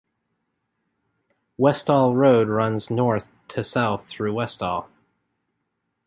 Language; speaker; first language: English; native; English